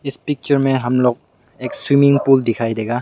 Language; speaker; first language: Hindi; non-native, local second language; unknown